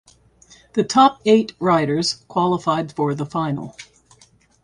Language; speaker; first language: English; native; English